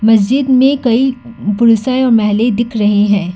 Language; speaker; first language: Hindi; non-native, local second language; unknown